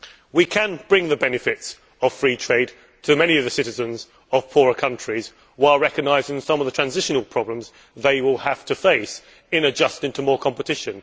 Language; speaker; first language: English; native; English